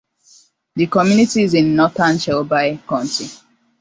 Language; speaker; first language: English; non-native, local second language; Hausa